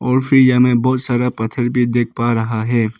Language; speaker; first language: Hindi; non-native, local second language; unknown